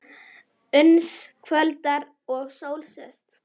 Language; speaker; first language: Icelandic; non-native, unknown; Polish